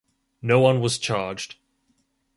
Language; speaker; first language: English; native; English